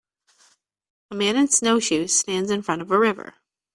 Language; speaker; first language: English; native; English